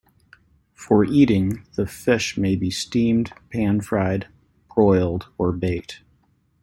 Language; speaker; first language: English; native; English